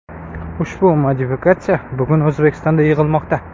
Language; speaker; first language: Uzbek; non-native, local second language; Kara-Kalpak